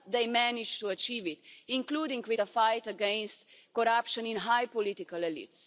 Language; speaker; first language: English; non-native, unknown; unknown